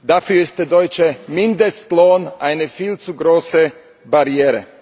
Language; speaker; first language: German; non-native, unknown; Slovak